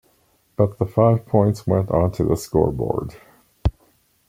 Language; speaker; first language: English; native; English